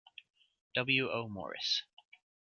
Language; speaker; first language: English; native; English